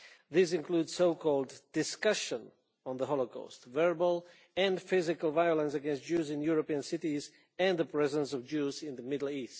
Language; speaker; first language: English; non-native, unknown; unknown